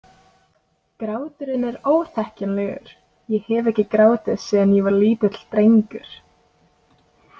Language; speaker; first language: Icelandic; non-native, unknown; Latvian